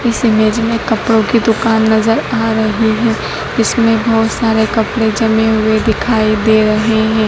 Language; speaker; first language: Hindi; native; Hindi